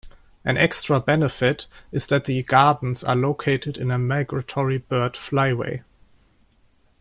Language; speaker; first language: English; non-native, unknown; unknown